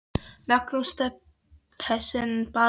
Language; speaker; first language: Icelandic; non-native, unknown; Polish